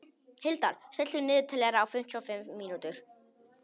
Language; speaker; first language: Icelandic; non-native, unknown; Polish